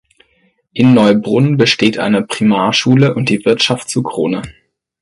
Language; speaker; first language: German; native; German